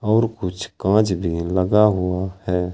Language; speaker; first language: Hindi; native; Hindi